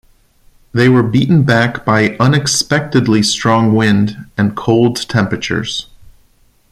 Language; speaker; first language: English; non-native, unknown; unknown